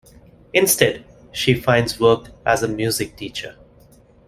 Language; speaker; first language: English; non-native, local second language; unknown